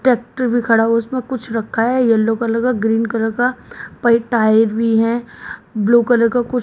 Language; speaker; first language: Hindi; native; Hindi